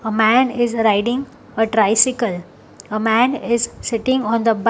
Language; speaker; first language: English; non-native, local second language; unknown